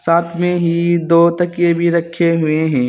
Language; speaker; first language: Hindi; native; Hindi